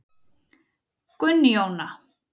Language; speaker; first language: Icelandic; native; Icelandic